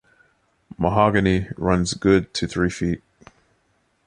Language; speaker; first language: English; native; English